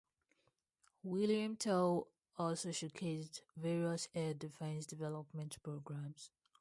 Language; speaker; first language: English; non-native, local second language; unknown